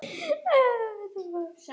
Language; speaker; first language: Icelandic; native; Icelandic